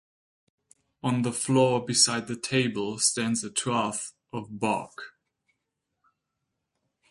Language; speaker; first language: English; non-native, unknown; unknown